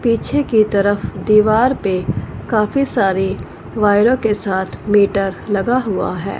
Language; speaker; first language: Hindi; non-native, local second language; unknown